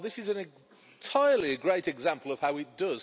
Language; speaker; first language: English; native; English